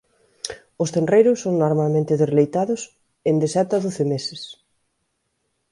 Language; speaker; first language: Galician; native; Galician